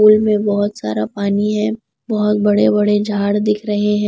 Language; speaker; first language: Hindi; non-native, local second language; Punjabi